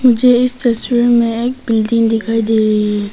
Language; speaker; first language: Hindi; non-native, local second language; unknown